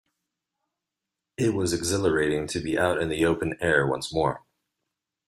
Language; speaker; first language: English; native; English